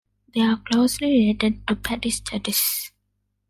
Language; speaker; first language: English; non-native, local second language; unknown